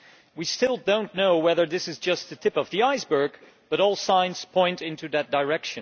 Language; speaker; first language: English; non-native, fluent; Dutch